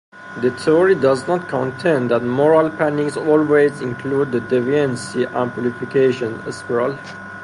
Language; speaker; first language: English; non-native, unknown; Persian